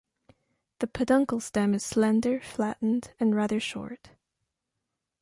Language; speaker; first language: English; non-native, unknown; French